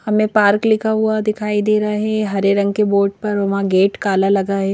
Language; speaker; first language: Hindi; native; Hindi